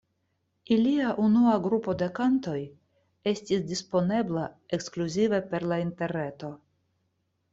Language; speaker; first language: Esperanto; non-native, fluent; Russian